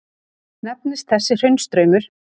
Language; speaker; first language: Icelandic; native; Icelandic